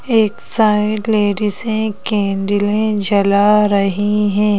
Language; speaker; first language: Hindi; native; Hindi